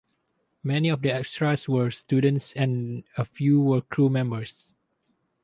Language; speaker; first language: English; non-native, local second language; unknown